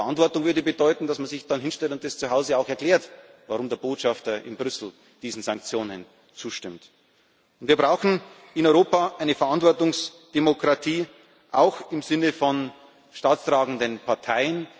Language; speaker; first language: German; native; German